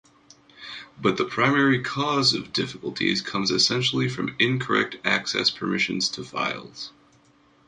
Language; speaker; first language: English; native; English